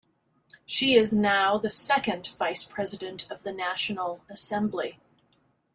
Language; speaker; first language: English; native; English